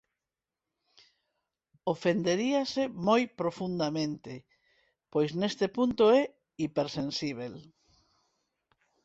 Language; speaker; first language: Galician; non-native, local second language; Spanish